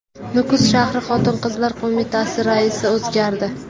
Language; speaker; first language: Uzbek; native; Uzbek